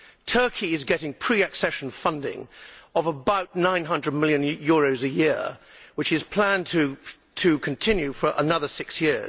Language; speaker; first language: English; native; English